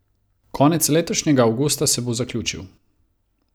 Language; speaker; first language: Slovenian; non-native, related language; Croatian